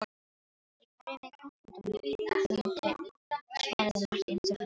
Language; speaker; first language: Icelandic; non-native, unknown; Filipino